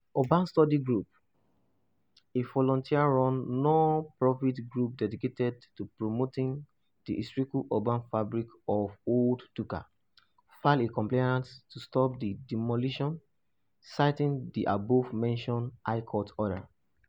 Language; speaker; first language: English; non-native, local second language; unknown